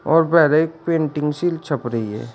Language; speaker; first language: Hindi; native; Hindi